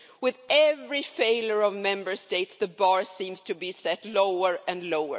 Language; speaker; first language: English; non-native, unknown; Swedish